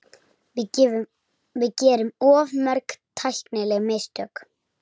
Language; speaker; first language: Icelandic; native; Icelandic